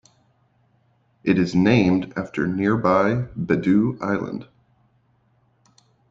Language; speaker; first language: English; native; English